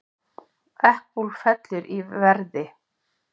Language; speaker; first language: Icelandic; native; Icelandic